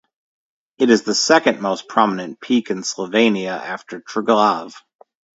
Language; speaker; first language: English; native; English